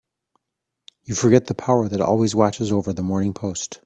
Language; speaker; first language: English; native; English